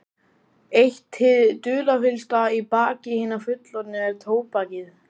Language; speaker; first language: Icelandic; native; Icelandic